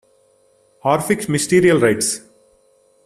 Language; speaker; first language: English; non-native, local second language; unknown